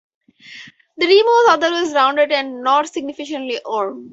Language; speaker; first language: English; native; English